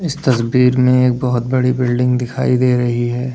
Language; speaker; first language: Hindi; native; Hindi